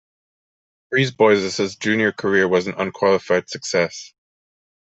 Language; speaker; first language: English; non-native, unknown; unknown